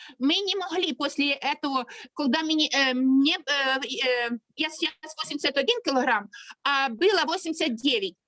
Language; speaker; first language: Russian; non-native, local second language; Ukrainian